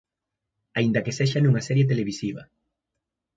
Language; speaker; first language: Galician; native; Galician